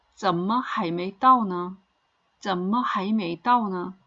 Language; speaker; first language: Chinese; non-native, fluent; Korean